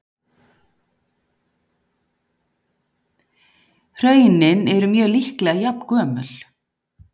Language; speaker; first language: Icelandic; native; Icelandic